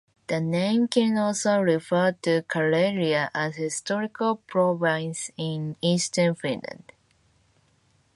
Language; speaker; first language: English; non-native, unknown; Japanese